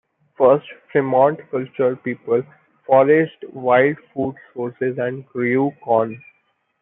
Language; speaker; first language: English; non-native, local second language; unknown